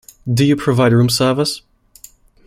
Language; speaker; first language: English; non-native, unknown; German